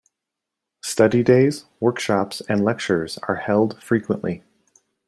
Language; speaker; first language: English; native; English